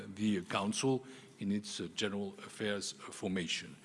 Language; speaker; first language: English; non-native, fluent; French